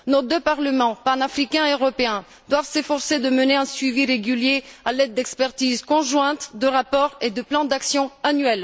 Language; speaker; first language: French; non-native, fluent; Bulgarian